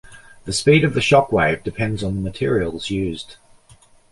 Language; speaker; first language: English; native; English